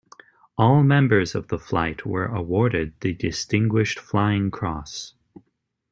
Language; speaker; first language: English; native; English